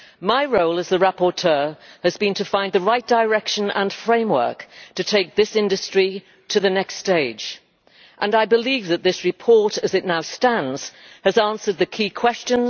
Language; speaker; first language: English; native; English